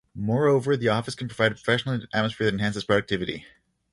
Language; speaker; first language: English; native; English